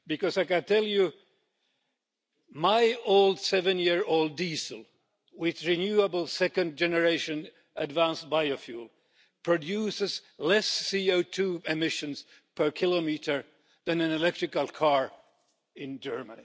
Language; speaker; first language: English; non-native, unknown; Finnish